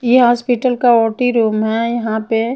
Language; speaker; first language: Hindi; non-native, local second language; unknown